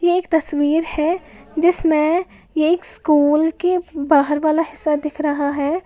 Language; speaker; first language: Hindi; native; Hindi